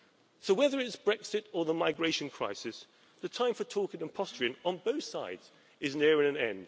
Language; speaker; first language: English; native; English